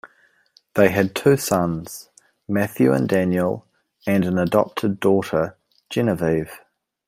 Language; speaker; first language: English; native; English